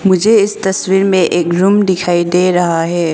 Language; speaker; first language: Hindi; non-native, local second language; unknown